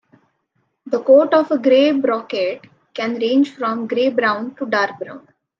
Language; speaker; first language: English; non-native, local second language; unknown